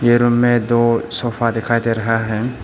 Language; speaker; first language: Hindi; early bilingual, other home language; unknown